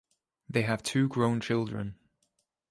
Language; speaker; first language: English; native; English